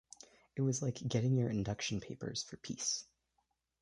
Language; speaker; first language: English; native; English